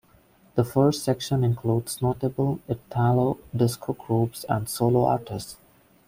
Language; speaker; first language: English; non-native, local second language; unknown